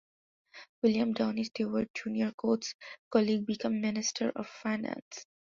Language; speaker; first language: English; non-native, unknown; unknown